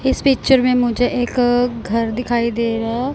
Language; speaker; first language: Hindi; non-native, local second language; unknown